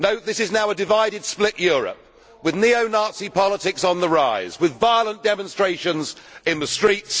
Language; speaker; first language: English; native; English